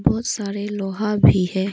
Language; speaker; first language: Hindi; non-native, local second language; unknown